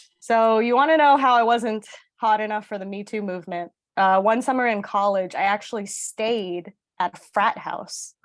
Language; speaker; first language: English; early bilingual, other home language; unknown